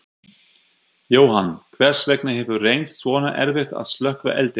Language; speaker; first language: Icelandic; non-native, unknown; German